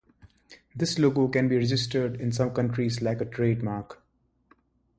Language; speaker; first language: English; non-native, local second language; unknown